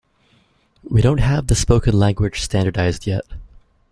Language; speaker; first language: English; native; English